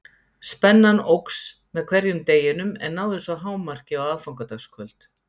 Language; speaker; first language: Icelandic; native; Icelandic